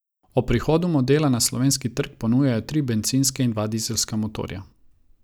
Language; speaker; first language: Slovenian; non-native, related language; Croatian